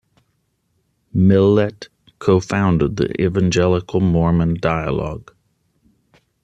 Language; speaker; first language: English; native; English